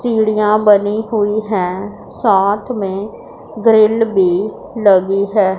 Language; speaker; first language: Hindi; non-native, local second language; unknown